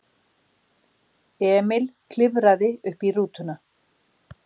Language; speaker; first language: Icelandic; native; Icelandic